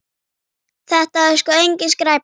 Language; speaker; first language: Icelandic; native; Icelandic